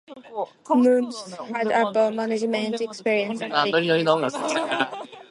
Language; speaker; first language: English; native; English